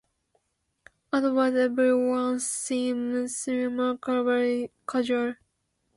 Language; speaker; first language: English; non-native, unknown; Japanese